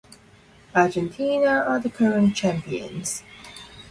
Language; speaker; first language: English; non-native, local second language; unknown